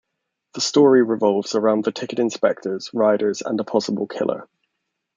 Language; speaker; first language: English; native; English